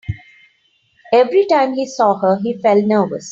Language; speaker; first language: English; non-native, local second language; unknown